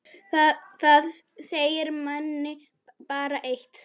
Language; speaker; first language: Icelandic; non-native, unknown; Polish